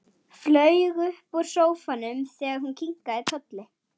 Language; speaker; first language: Icelandic; non-native, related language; Swedish